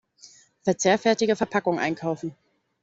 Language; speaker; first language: German; native; German